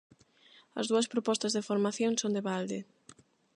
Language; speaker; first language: Galician; non-native, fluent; Spanish